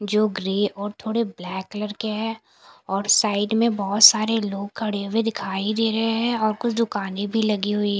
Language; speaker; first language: Hindi; non-native, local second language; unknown